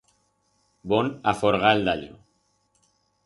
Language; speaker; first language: Aragonese; non-native, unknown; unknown